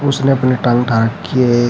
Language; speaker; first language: Hindi; native; Hindi